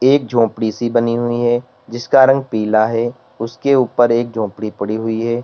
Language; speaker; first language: Hindi; native; Hindi